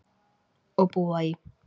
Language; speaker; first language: Icelandic; native; Icelandic